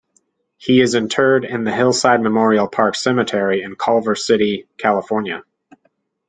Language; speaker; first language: English; native; English